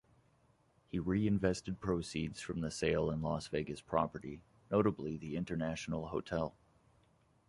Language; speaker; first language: English; native; English